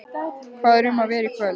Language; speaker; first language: Icelandic; native; Icelandic